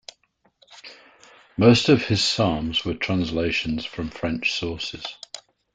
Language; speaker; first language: English; native; English